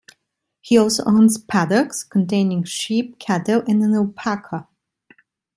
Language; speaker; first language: English; non-native, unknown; Italian